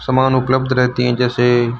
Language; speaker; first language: Hindi; native; Hindi